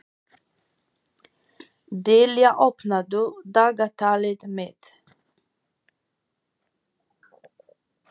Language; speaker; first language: Icelandic; non-native, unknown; Polish